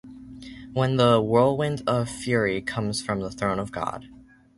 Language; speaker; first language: English; native; English